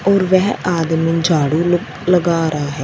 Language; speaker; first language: Hindi; non-native, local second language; Punjabi